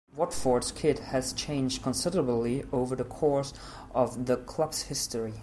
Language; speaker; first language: English; non-native, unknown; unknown